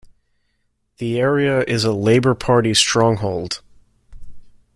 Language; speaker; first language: English; native; English